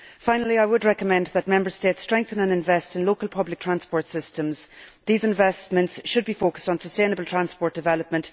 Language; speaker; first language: English; native; English